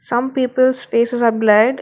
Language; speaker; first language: English; non-native, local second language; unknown